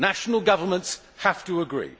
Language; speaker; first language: English; native; English